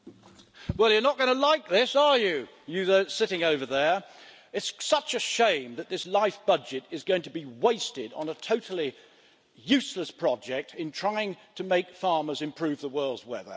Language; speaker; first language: English; native; English